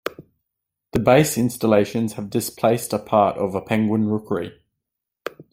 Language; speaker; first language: English; native; English